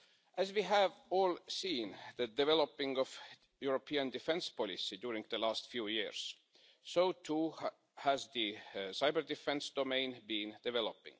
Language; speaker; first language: English; non-native, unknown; Estonian